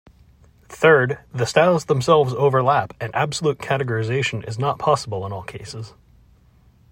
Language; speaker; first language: English; native; English